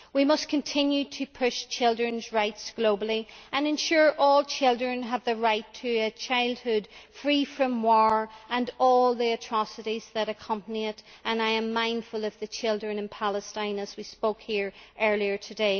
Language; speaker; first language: English; native; English